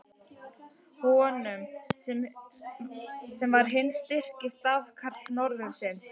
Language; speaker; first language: Icelandic; native; Icelandic